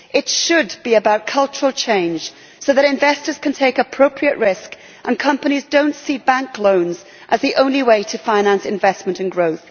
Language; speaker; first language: English; native; English